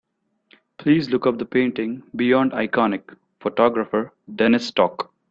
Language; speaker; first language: English; non-native, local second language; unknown